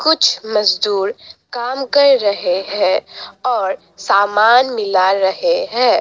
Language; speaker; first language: Hindi; non-native, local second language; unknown